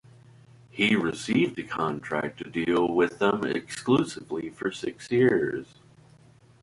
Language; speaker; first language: English; native; English